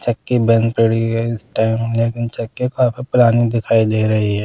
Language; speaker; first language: Hindi; non-native, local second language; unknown